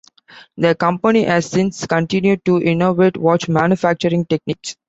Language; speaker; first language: English; non-native, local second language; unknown